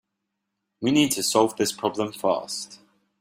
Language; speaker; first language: English; native; English